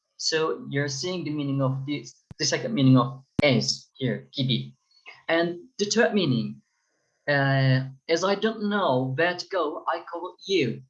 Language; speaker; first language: English; non-native, fluent; Turkish